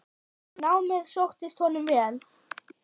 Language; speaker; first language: Icelandic; non-native, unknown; German